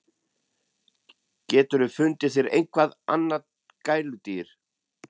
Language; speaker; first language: Icelandic; non-native, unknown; German